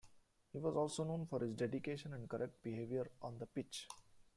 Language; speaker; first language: English; non-native, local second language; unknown